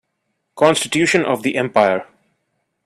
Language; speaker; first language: English; non-native, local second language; Bangla